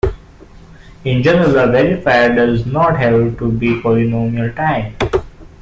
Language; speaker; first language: English; non-native, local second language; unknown